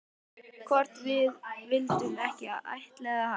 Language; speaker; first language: Icelandic; native; Icelandic